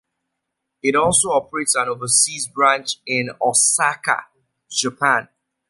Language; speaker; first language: English; native; English